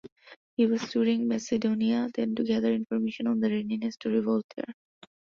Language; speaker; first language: English; non-native, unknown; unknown